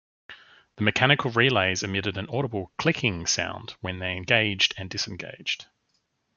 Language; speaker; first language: English; native; English